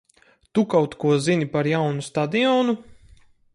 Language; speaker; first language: Latvian; native; Latvian